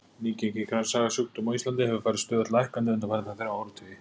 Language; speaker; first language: Icelandic; native; Icelandic